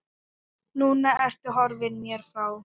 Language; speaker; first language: Icelandic; non-native, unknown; Thai